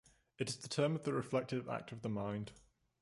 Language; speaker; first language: English; native; English